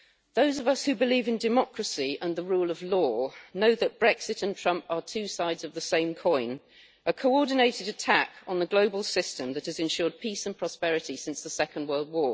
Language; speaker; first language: English; native; English